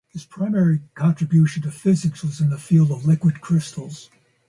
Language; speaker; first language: English; native; English